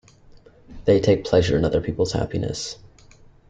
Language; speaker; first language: English; native; English